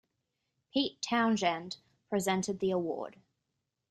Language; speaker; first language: English; native; English